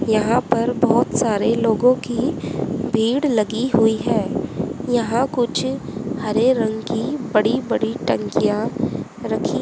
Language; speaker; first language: Hindi; native; Hindi